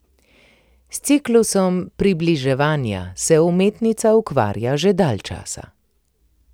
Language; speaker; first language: Slovenian; native; Slovenian